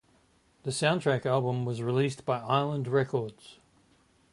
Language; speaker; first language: English; native; English